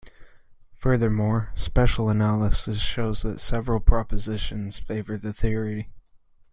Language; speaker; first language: English; native; English